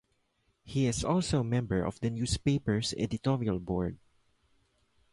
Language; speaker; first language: English; non-native, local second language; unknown